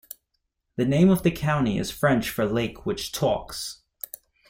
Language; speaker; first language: English; native; English